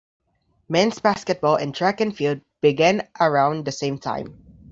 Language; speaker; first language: English; non-native, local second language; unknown